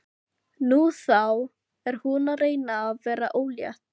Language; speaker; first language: Icelandic; non-native, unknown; Filipino